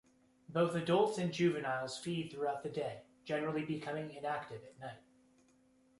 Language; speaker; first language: English; native; English